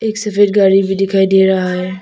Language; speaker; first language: Hindi; non-native, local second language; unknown